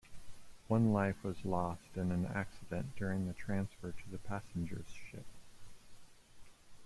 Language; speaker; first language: English; native; English